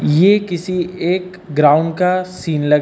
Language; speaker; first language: Hindi; native; Hindi